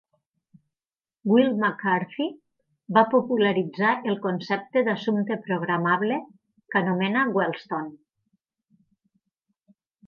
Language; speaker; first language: Catalan; native; Catalan